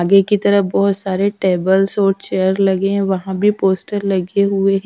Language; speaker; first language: Hindi; native; Hindi